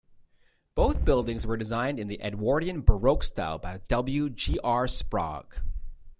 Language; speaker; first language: English; native; English